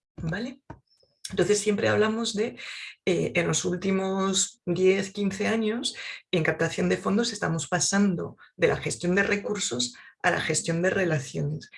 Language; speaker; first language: Spanish; non-native, fluent; French